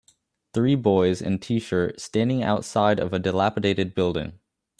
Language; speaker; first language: English; native; English